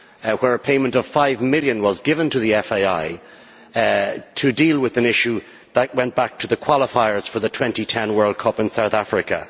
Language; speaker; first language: English; native; English